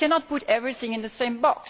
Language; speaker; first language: English; non-native, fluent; Italian